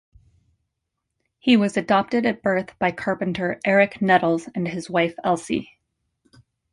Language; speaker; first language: English; native; English